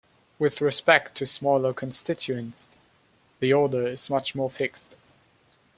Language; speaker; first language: English; non-native, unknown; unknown